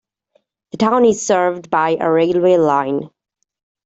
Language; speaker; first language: English; native; English